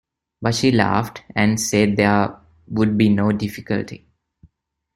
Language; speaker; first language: English; non-native, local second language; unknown